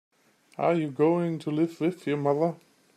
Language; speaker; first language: English; native; English